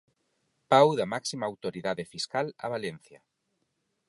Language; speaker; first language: Galician; non-native, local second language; Spanish